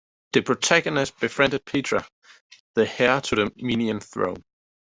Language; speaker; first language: English; native; English